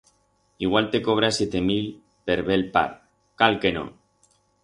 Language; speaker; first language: Aragonese; non-native, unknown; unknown